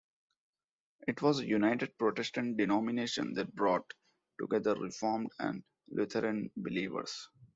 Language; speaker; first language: English; non-native, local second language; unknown